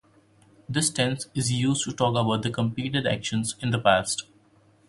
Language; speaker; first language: English; non-native, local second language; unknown